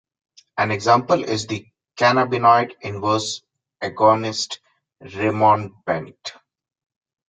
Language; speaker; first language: English; non-native, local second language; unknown